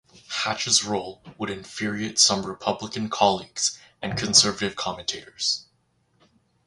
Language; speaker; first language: English; native; English